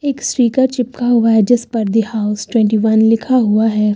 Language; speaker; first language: Hindi; native; Hindi